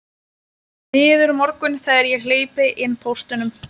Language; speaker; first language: Icelandic; non-native, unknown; Lithuanian